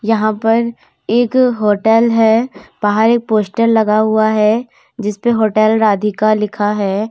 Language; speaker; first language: Hindi; native; Hindi